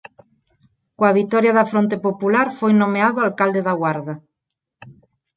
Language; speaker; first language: Galician; non-native, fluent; Spanish